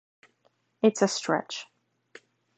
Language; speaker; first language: English; native; English